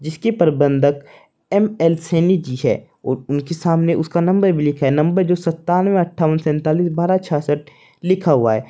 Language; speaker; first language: Hindi; native; Hindi